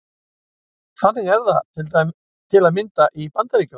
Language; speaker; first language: Icelandic; native; Icelandic